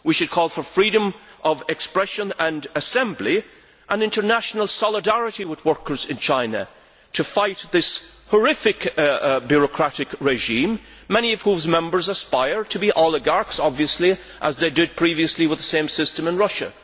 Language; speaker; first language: English; native; English